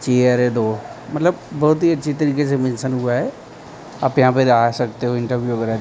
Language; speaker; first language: Hindi; non-native, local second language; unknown